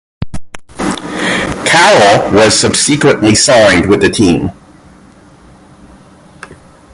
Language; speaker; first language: English; native; English